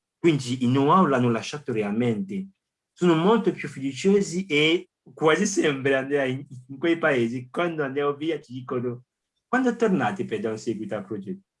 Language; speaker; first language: Italian; non-native, fluent; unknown